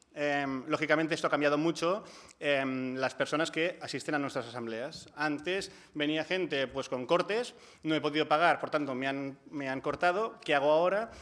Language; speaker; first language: Spanish; non-native, local second language; Catalan